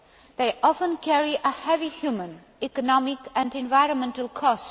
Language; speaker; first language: English; non-native, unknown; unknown